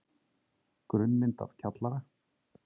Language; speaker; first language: Icelandic; native; Icelandic